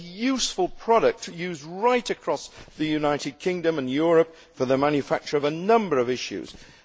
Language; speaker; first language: English; native; English